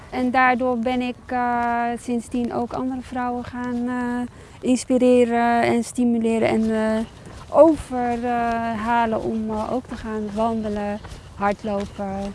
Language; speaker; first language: Dutch; early bilingual, other home language; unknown